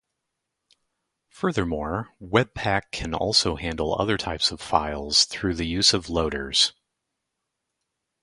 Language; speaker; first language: English; native; English